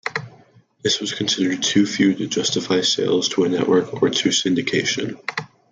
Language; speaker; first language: English; native; English